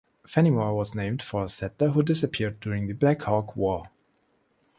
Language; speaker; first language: English; non-native, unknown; German